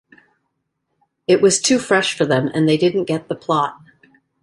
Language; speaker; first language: English; native; English